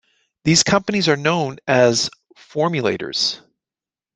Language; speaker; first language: English; native; English